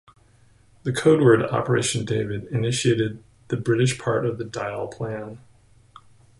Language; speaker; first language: English; native; English